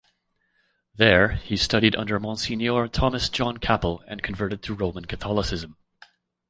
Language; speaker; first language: English; native; English